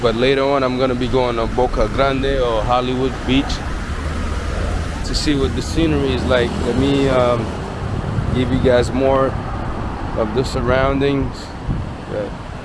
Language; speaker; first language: English; native; English